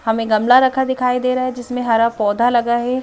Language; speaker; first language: Hindi; native; Hindi